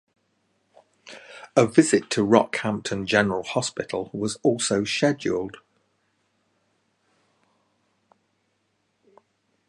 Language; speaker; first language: English; native; English